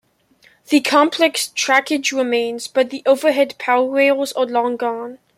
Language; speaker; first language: English; native; English